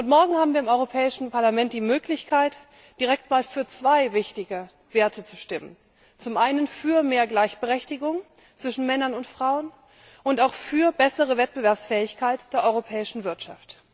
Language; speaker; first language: German; native; German